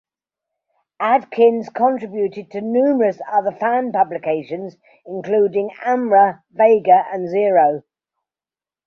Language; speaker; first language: English; native; English